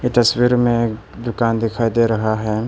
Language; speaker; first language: Hindi; early bilingual, other home language; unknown